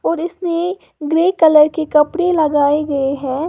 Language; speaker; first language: Hindi; native; Hindi